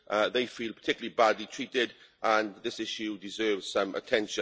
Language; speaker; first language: English; native; English